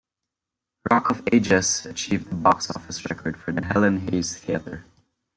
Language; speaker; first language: English; non-native, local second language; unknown